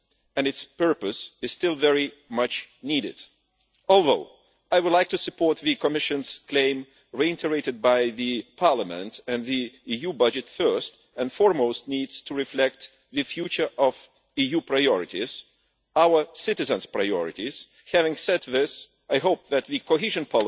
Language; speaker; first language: English; non-native, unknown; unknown